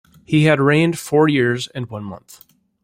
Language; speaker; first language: English; native; English